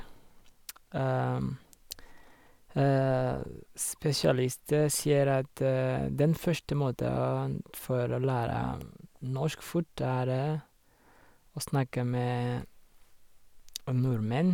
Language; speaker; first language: Norwegian; non-native, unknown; Rundi